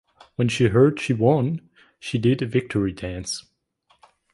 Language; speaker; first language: English; non-native, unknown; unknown